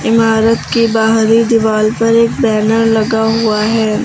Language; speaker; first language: Hindi; native; Hindi